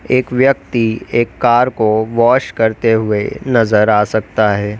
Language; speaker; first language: Hindi; native; Hindi